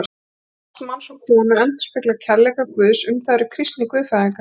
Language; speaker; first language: Icelandic; native; Icelandic